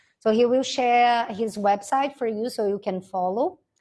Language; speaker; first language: English; non-native, fluent; Portuguese